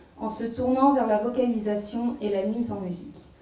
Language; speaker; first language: French; native; French